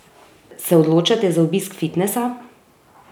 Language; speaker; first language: Slovenian; native; Slovenian